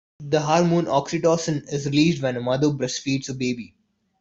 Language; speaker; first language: English; non-native, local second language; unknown